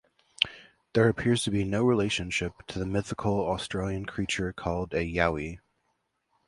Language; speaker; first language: English; native; English